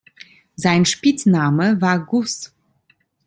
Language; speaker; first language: German; non-native, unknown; Italian